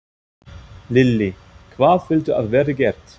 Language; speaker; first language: Icelandic; non-native, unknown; German